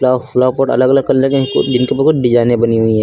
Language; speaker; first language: Hindi; native; Hindi